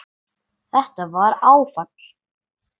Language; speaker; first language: Icelandic; non-native, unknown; English